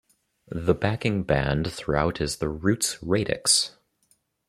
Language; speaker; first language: English; native; English